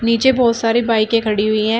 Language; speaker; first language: Hindi; native; Hindi